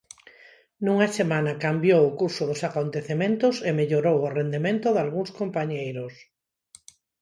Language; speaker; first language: Galician; non-native, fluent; Spanish